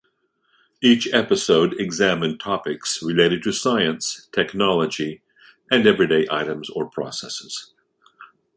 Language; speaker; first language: English; native; English